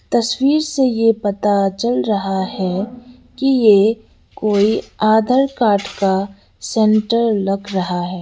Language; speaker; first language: Hindi; non-native, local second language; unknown